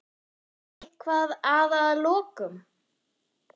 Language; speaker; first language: Icelandic; non-native, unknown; German